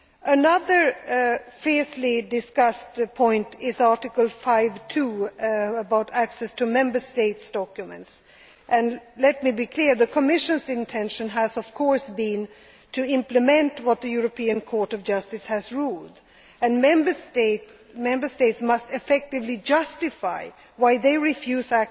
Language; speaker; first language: English; non-native, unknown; Swedish